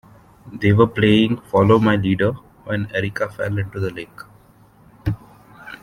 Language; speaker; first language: English; non-native, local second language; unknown